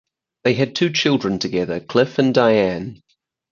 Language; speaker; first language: English; native; English